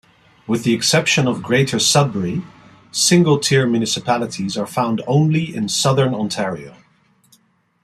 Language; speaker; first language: English; non-native, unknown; Dutch